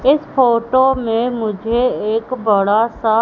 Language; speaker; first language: Hindi; native; Hindi